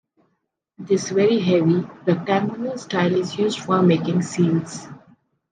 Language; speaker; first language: English; non-native, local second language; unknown